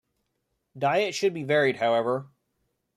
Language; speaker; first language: English; native; English